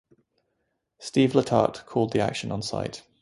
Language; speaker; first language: English; native; English